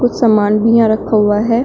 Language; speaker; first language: Hindi; native; Hindi